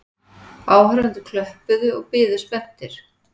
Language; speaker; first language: Icelandic; native; Icelandic